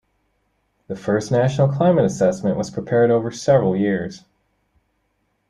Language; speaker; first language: English; native; English